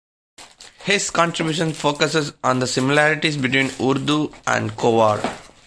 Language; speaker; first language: English; non-native, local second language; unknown